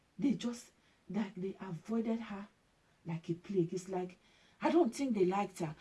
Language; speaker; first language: English; non-native, local second language; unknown